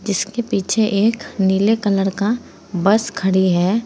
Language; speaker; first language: Hindi; native; Hindi